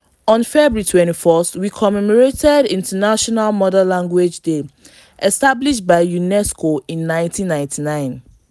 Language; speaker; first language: English; non-native, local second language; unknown